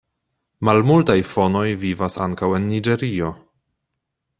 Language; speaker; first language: Esperanto; non-native, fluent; Polish